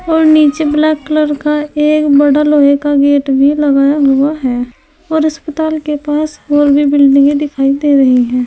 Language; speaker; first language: Hindi; native; Hindi